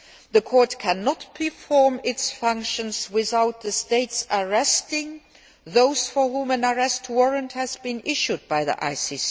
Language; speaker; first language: English; non-native, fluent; Luxembourgish